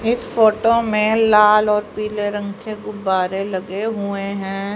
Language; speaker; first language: Hindi; native; Hindi